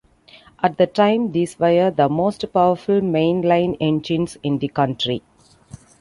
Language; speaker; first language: English; non-native, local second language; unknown